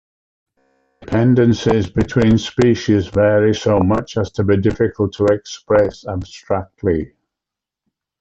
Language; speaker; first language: English; native; English